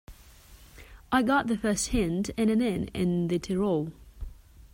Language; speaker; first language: English; non-native, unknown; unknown